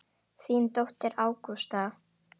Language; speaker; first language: Icelandic; non-native, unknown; Indonesian